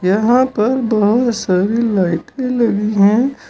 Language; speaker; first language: Hindi; native; Hindi